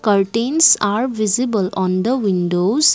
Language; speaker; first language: English; non-native, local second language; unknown